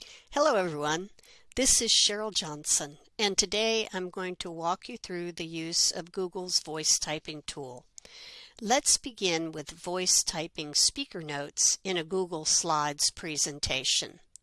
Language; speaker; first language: English; native; English